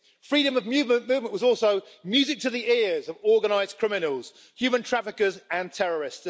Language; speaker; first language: English; native; English